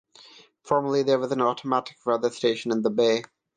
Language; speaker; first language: English; non-native, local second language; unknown